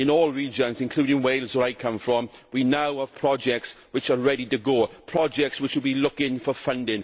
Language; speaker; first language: English; native; English